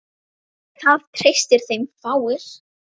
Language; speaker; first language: Icelandic; native; Icelandic